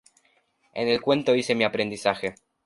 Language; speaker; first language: Spanish; native; Spanish